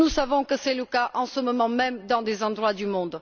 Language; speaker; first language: French; non-native, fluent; Bulgarian